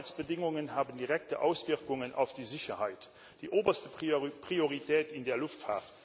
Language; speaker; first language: German; non-native, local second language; Luxembourgish